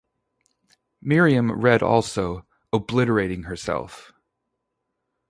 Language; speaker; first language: English; native; English